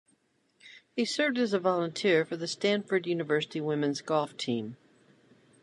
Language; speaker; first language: English; native; English